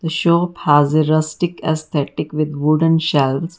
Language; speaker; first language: English; non-native, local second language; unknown